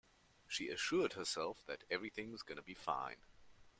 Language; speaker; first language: English; non-native, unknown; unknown